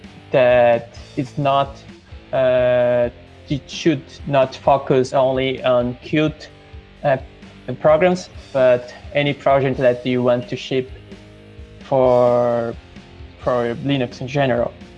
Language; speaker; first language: English; non-native, fluent; Portuguese